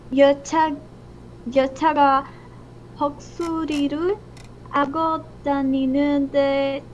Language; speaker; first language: Korean; non-native, learner; Spanish